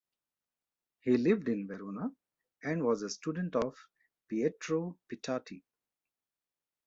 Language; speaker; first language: English; non-native, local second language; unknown